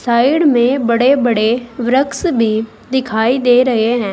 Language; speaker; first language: Hindi; native; Hindi